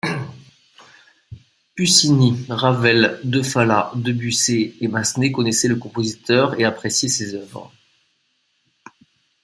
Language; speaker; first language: French; native; French